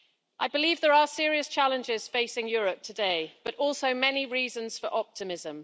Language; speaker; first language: English; native; English